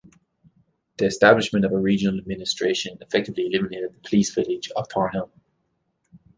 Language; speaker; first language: English; native; English